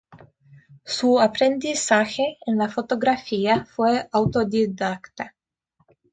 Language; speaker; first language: Spanish; non-native, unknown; Russian